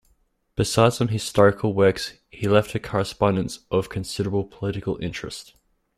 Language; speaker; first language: English; native; English